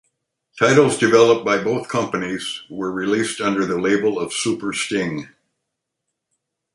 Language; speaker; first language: English; native; English